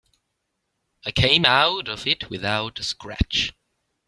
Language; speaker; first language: English; native; English